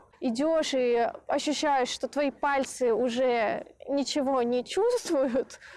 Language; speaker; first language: Russian; native; Russian